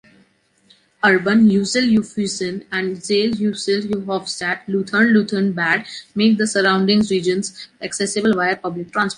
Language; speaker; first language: English; non-native, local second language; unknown